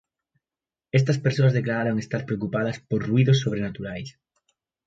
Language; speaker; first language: Galician; native; Galician